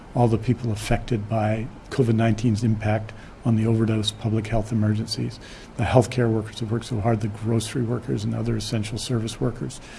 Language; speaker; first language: English; native; English